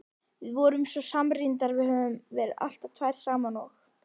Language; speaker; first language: Icelandic; native; Icelandic